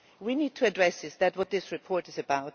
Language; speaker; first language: English; non-native, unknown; German